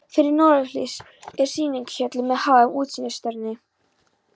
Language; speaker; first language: Icelandic; non-native, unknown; Polish